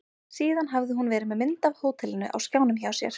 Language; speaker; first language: Icelandic; native; Icelandic